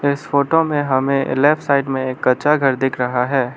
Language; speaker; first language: Hindi; non-native, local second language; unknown